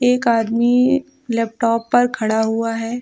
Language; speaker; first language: Hindi; native; Hindi